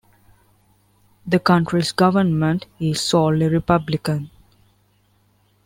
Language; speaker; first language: English; non-native, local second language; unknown